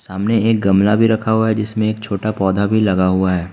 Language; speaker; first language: Hindi; native; Hindi